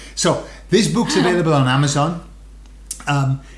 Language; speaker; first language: English; native; English